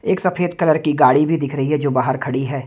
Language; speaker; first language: Hindi; native; Hindi